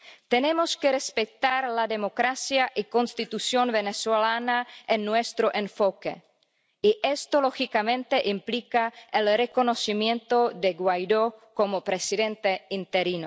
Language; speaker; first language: Spanish; non-native, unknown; Czech